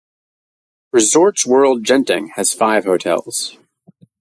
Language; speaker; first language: English; native; English